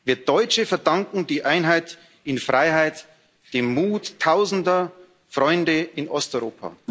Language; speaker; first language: German; native; German